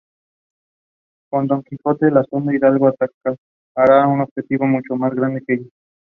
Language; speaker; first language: English; non-native, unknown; Spanish